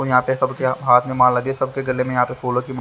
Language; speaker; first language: Hindi; native; Hindi